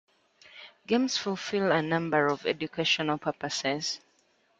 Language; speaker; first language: English; native; English